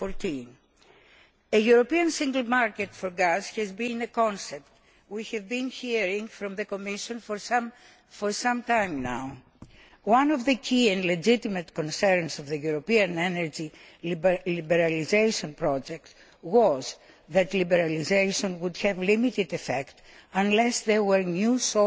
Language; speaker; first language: English; non-native, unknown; Greek